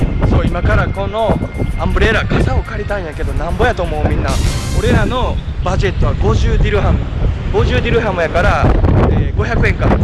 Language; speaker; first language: Japanese; native; Japanese